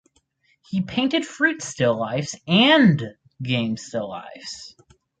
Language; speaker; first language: English; native; English